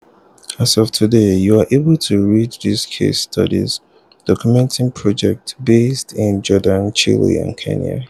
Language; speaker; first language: English; non-native, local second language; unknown